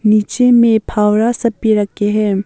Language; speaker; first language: Hindi; early bilingual, other home language; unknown